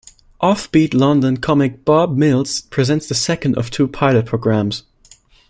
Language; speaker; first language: English; non-native, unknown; German